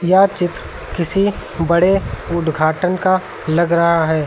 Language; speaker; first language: Hindi; native; Hindi